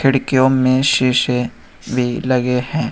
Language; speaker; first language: Hindi; native; Hindi